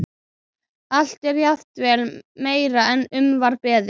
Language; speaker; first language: Icelandic; native; Icelandic